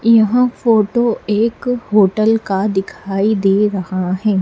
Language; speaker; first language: Hindi; native; Hindi